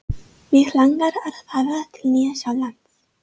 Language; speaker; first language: Icelandic; non-native, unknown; English